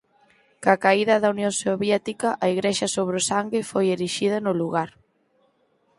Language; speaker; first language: Galician; native; Galician